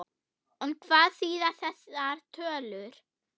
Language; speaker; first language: Icelandic; non-native, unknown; German